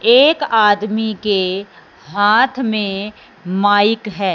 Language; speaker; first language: Hindi; non-native, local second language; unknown